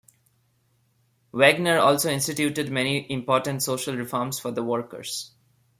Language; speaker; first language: English; non-native, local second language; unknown